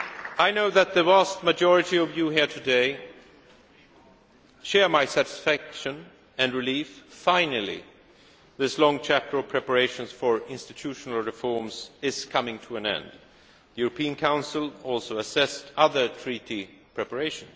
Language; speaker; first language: English; non-native, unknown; Swedish